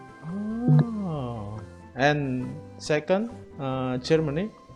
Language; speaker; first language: English; non-native, learner; Indonesian